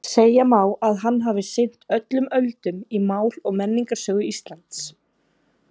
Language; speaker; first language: Icelandic; native; Icelandic